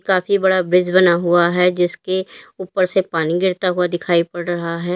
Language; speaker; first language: Hindi; native; Hindi